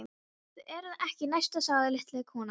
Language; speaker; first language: Icelandic; non-native, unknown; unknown